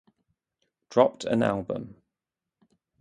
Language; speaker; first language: English; native; English